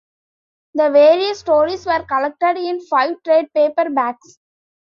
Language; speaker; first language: English; non-native, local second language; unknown